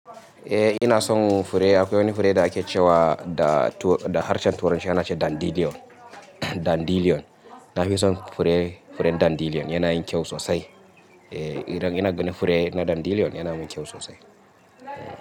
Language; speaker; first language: Hausa; native; Hausa